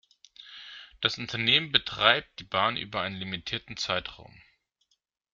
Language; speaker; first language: German; non-native, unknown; Greek